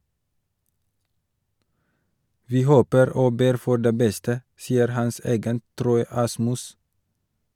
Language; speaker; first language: Norwegian; non-native, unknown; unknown